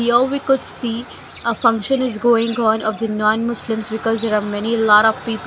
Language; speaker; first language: English; non-native, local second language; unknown